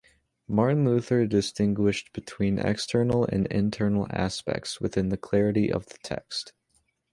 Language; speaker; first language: English; native; English